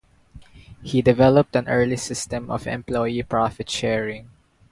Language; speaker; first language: English; non-native, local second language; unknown